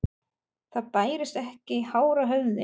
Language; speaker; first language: Icelandic; non-native, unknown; German